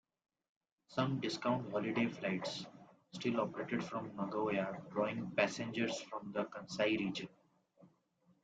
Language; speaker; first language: English; non-native, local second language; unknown